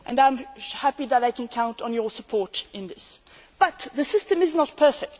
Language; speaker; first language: English; non-native, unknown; Swedish